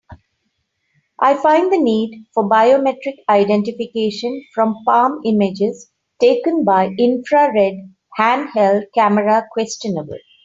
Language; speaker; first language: English; non-native, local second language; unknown